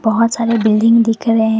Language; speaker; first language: Hindi; non-native, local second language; Assamese